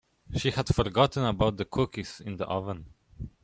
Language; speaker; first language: English; native; English